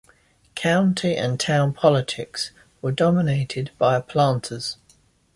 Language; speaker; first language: English; native; English